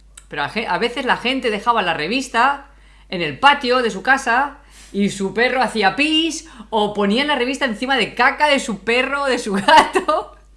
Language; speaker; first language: Spanish; native; Spanish